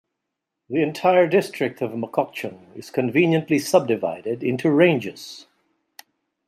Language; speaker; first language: English; non-native, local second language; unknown